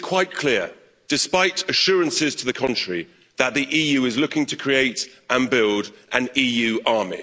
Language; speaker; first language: English; native; English